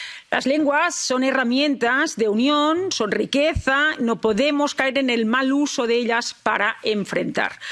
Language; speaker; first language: Spanish; non-native, local second language; Catalan